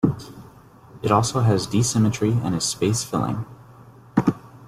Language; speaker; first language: English; native; English